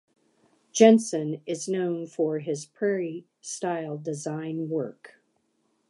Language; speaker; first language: English; native; English